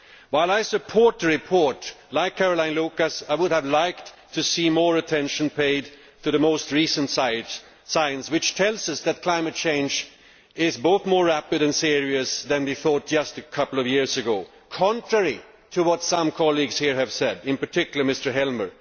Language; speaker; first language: English; non-native, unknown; Swedish